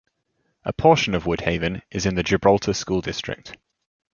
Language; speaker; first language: English; native; English